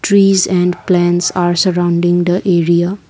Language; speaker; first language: English; non-native, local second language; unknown